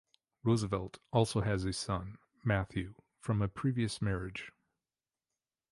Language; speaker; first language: English; native; English